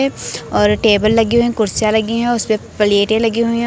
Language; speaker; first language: Hindi; native; Hindi